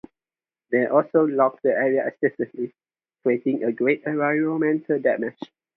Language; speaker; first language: English; non-native, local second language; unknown